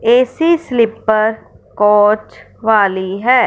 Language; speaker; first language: Hindi; non-native, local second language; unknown